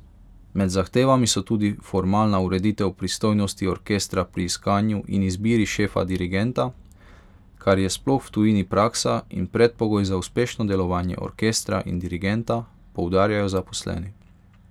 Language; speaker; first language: Slovenian; non-native, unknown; Hungarian